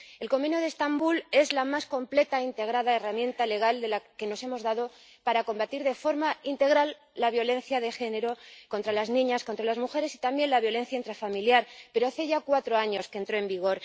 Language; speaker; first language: Spanish; native; Spanish